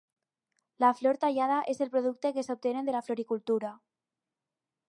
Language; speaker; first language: Catalan; non-native, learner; Spanish